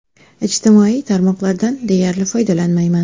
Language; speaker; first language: Uzbek; native; Uzbek